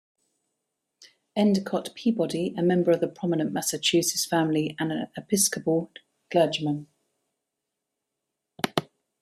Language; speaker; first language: English; native; English